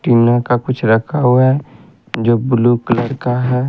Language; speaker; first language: Hindi; native; Hindi